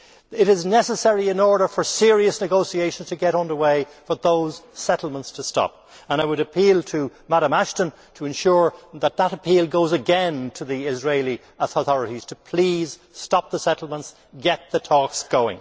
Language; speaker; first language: English; native; English